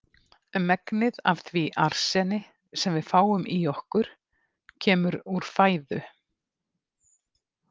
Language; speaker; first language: Icelandic; native; Icelandic